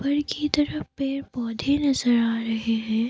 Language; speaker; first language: Hindi; non-native, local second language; Assamese